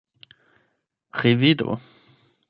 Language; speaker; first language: Esperanto; non-native, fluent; German